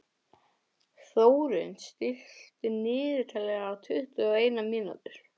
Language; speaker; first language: Icelandic; non-native, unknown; English